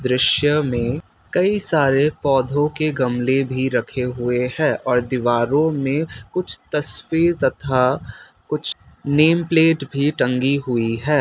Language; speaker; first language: Hindi; non-native, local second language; Assamese